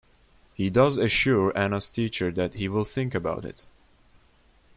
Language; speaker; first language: English; non-native, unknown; Turkish